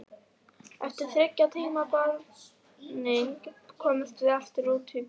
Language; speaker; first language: Icelandic; native; Icelandic